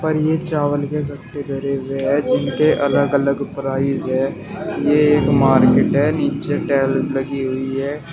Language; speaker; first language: Hindi; native; Hindi